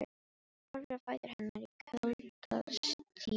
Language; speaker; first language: Icelandic; non-native, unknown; Filipino